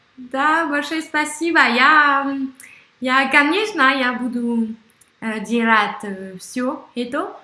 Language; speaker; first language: Russian; non-native, learner; French